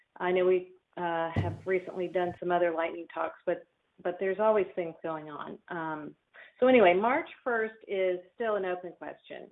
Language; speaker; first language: English; native; English